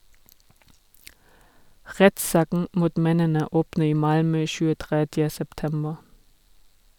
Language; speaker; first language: Norwegian; non-native, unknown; German